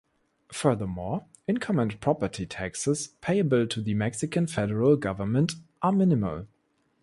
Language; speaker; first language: English; non-native, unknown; German